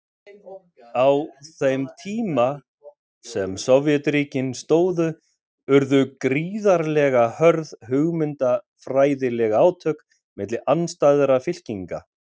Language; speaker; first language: Icelandic; native; Icelandic